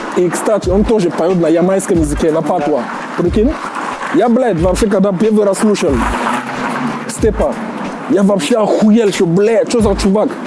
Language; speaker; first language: Russian; non-native, fluent; English